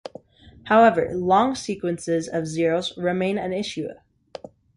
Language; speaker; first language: English; native; English